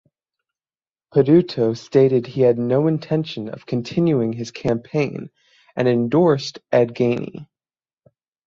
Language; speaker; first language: English; native; English